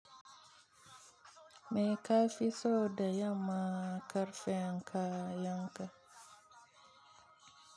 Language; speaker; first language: Hausa; native; Hausa